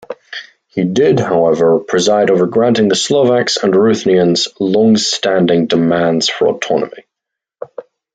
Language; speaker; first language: English; native; English